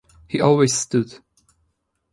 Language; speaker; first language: English; non-native, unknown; Polish